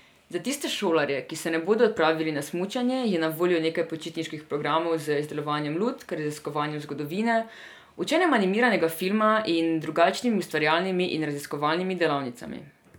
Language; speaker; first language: Slovenian; non-native, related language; Serbian